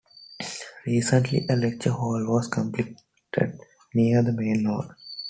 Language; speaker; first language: English; non-native, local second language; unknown